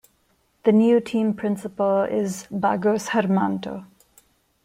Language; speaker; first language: English; non-native, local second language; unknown